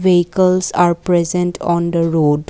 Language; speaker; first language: English; non-native, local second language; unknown